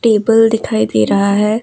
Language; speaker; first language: Hindi; non-native, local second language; Assamese